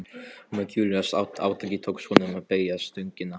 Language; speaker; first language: Icelandic; non-native, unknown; Polish